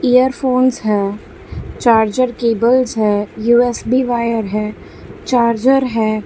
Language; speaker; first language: Hindi; non-native, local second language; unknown